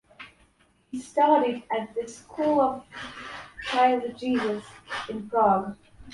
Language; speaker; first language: English; non-native, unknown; Polish